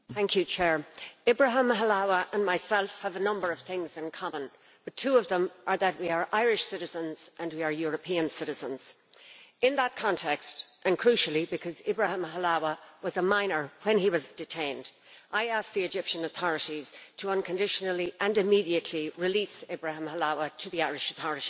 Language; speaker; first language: English; native; English